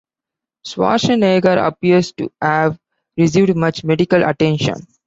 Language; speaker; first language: English; non-native, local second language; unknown